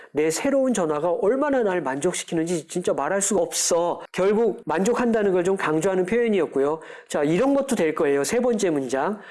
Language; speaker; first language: Korean; native; Korean